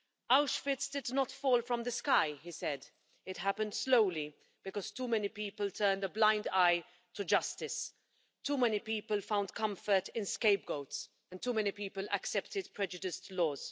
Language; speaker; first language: English; non-native, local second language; Maltese